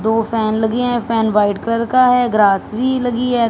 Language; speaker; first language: Hindi; non-native, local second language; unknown